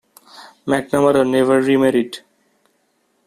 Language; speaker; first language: English; non-native, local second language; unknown